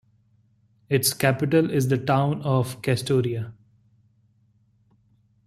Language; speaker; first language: English; non-native, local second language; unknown